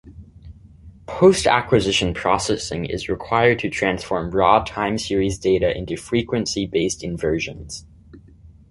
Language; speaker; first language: English; native; English